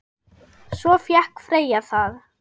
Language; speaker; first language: Icelandic; non-native, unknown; German